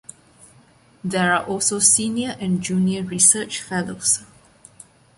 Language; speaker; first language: English; non-native, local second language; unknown